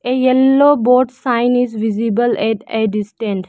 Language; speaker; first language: English; non-native, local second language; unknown